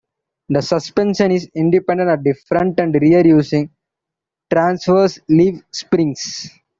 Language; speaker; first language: English; non-native, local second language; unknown